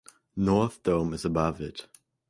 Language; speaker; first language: English; non-native, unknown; German